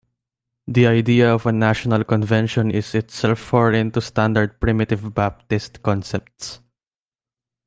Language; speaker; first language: English; non-native, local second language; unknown